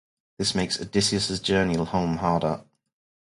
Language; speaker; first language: English; native; English